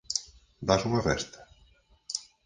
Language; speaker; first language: Galician; native; Galician